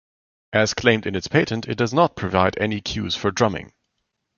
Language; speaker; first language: English; non-native, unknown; German